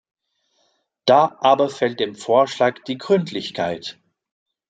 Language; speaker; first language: German; non-native, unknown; French